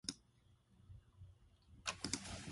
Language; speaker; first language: English; native; English